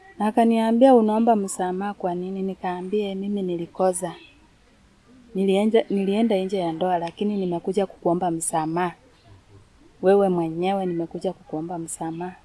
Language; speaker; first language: Swahili; non-native, local second language; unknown